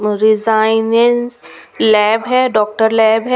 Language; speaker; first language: Hindi; non-native, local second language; Punjabi